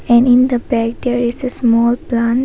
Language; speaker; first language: English; non-native, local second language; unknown